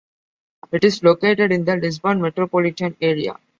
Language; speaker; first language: English; non-native, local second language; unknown